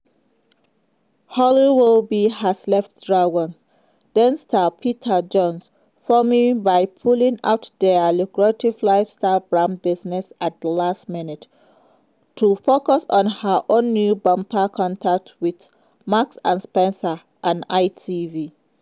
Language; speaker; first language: English; non-native, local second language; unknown